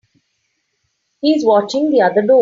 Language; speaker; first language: English; non-native, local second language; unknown